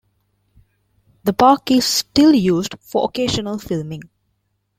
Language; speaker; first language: English; non-native, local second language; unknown